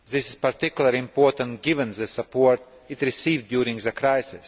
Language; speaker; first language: English; non-native, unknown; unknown